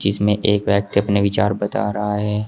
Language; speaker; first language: Hindi; native; Hindi